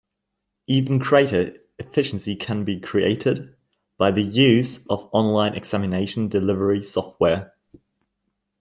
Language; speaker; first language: English; non-native, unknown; German